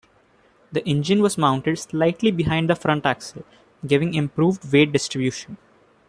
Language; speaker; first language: English; non-native, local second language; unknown